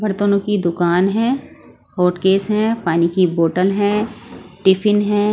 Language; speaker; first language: Hindi; non-native, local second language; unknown